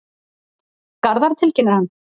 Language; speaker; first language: Icelandic; native; Icelandic